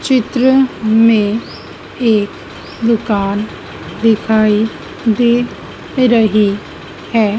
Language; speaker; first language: Hindi; native; Hindi